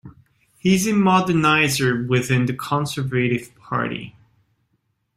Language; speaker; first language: English; non-native, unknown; French